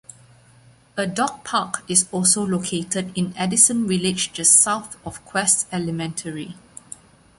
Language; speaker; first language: English; non-native, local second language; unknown